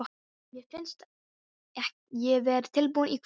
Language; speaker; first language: Icelandic; non-native, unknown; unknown